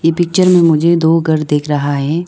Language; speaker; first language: Hindi; non-native, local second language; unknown